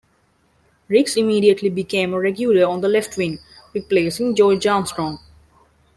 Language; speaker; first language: English; non-native, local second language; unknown